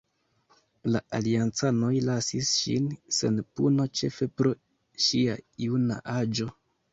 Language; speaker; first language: Esperanto; non-native, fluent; Kinyarwanda